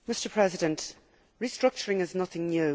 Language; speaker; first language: English; native; English